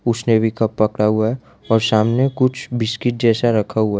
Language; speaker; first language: Hindi; non-native, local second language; Gujarati